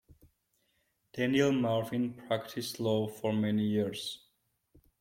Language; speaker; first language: English; non-native, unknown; Georgian